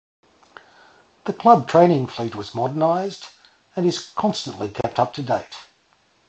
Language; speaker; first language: English; native; English